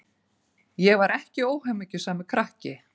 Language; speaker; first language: Icelandic; native; Icelandic